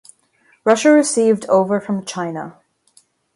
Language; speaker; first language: English; non-native, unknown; Arabic